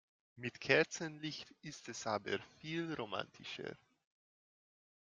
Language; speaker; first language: German; non-native, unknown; Hungarian